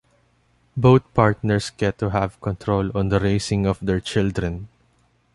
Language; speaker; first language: English; non-native, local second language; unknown